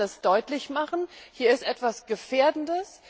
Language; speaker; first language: German; native; German